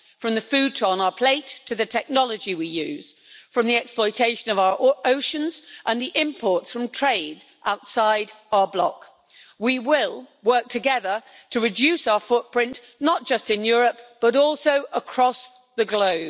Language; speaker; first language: English; native; English